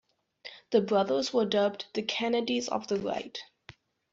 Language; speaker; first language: English; native; English